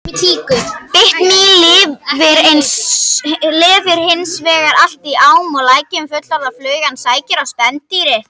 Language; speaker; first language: Icelandic; native; Icelandic